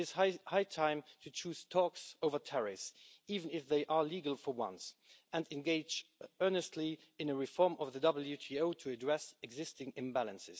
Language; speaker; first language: English; non-native, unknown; Luxembourgish